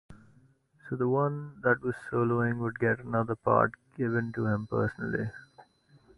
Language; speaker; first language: English; non-native, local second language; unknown